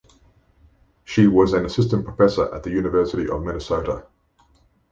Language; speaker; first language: English; native; English